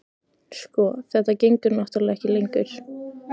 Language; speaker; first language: Icelandic; native; Icelandic